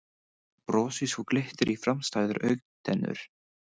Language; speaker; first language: Icelandic; non-native, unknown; English